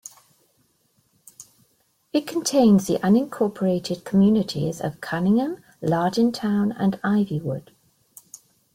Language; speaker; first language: English; native; English